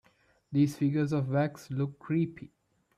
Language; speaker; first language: English; non-native, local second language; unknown